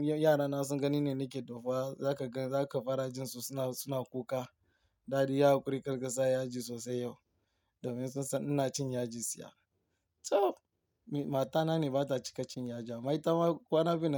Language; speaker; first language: Hausa; non-native, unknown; Yoruba